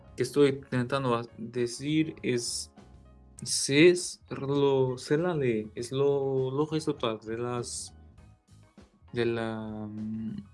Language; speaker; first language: Spanish; non-native, related language; Portuguese